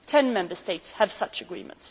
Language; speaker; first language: English; non-native, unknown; Swedish